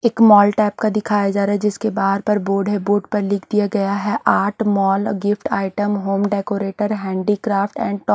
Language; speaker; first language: Hindi; native; Hindi